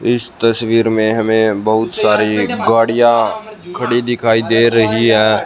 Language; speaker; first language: Hindi; native; Hindi